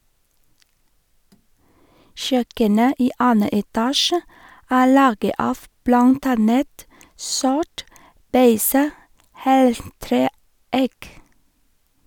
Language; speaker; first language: Norwegian; non-native, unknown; Vietnamese